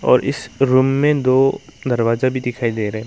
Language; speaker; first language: Hindi; non-native, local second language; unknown